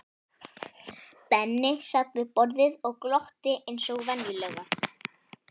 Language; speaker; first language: Icelandic; native; Icelandic